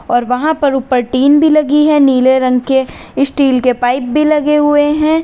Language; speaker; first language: Hindi; native; Hindi